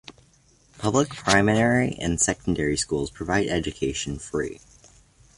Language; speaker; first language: English; native; English